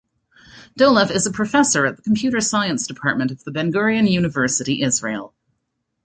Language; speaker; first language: English; native; English